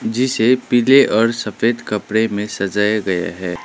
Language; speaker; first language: Hindi; non-native, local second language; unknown